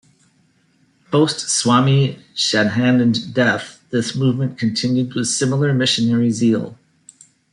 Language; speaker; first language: English; native; English